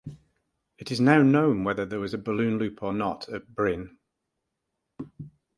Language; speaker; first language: English; native; English